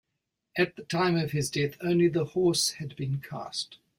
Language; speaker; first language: English; native; English